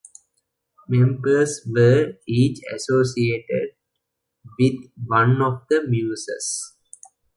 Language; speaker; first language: English; non-native, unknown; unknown